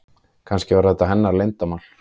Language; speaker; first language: Icelandic; native; Icelandic